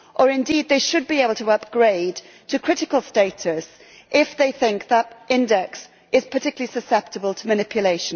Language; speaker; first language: English; native; English